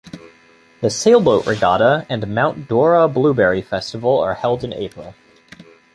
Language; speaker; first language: English; native; English